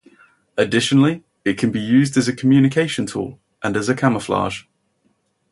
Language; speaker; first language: English; native; English